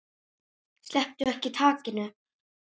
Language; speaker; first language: Icelandic; native; Icelandic